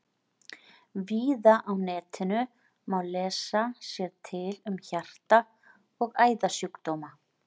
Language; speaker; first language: Icelandic; native; Icelandic